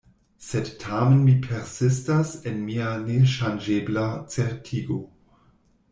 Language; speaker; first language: Esperanto; non-native, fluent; German